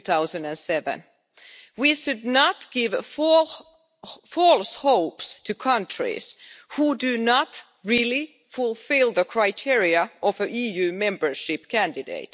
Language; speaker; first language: English; non-native, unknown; Finnish